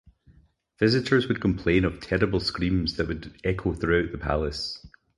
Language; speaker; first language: English; native; English